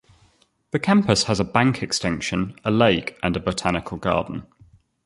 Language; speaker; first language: English; native; English